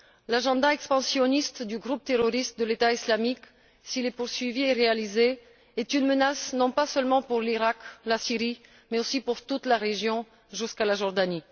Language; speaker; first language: French; non-native, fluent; Bulgarian